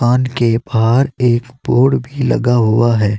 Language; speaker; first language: Hindi; native; Hindi